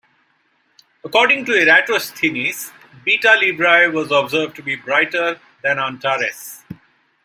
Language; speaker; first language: English; non-native, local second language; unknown